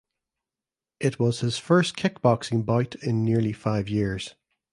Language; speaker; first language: English; native; English